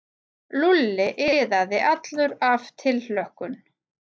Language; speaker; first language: Icelandic; native; Icelandic